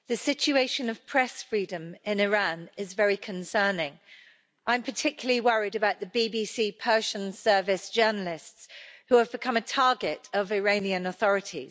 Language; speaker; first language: English; native; English